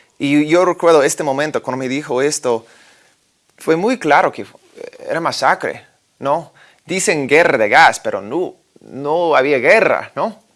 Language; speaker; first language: Spanish; non-native, fluent; English